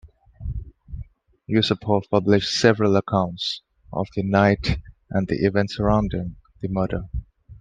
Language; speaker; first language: English; non-native, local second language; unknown